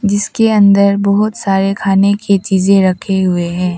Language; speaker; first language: Hindi; non-native, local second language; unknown